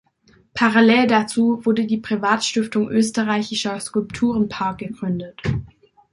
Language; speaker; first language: German; native; German